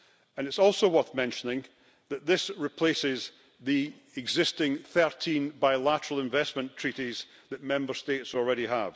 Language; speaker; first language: English; native; English